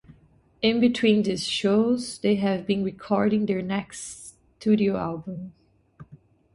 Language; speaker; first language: English; non-native, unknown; Portuguese